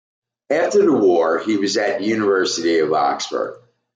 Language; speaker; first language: English; native; English